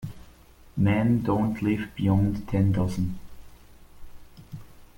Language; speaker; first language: English; non-native, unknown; German